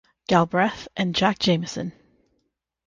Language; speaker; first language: English; native; English